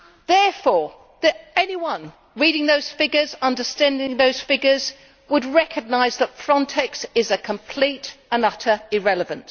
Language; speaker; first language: English; native; English